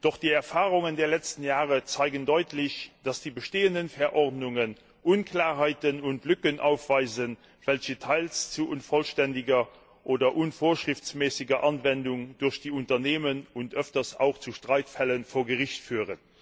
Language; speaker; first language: German; non-native, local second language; Luxembourgish